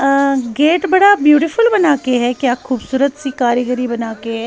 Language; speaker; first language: Hindi; native; Hindi